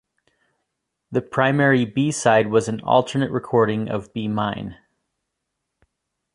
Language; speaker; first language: English; native; English